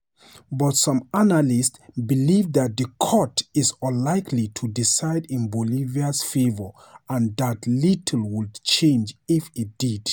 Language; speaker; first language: English; non-native, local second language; Hausa